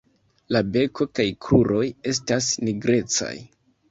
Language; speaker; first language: Esperanto; non-native, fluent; Kinyarwanda